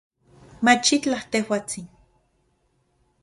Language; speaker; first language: Central Puebla Nahuatl; non-native, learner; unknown